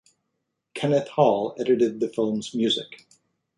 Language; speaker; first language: English; native; English